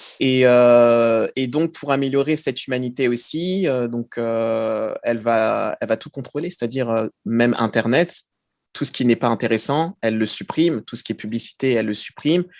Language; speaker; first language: French; early bilingual, other home language; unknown